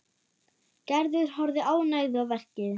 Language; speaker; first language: Icelandic; non-native, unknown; German